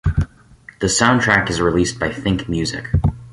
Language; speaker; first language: English; native; English